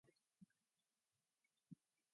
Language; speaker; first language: English; non-native, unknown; Mongolian